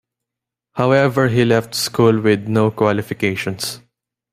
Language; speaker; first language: English; non-native, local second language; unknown